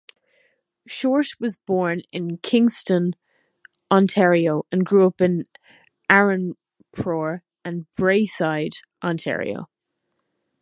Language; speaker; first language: English; native; English